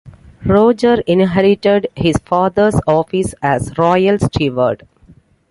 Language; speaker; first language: English; non-native, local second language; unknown